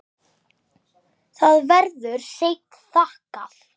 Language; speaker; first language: Icelandic; native; Icelandic